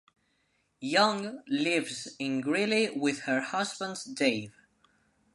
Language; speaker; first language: English; non-native, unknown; Spanish